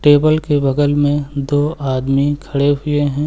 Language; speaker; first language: Hindi; native; Hindi